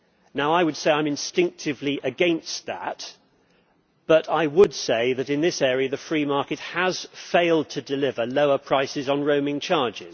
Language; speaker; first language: English; native; English